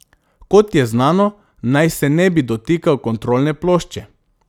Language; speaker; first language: Slovenian; non-native, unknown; Macedonian